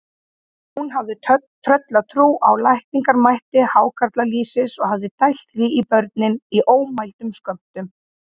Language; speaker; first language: Icelandic; native; Icelandic